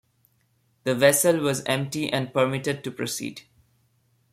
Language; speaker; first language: English; non-native, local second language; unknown